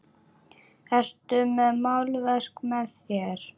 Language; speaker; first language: Icelandic; native; Icelandic